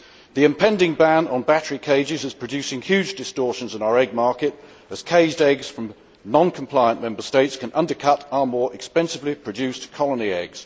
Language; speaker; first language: English; native; English